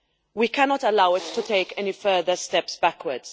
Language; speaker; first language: English; non-native, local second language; Maltese